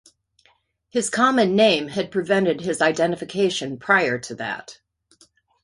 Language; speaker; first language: English; native; English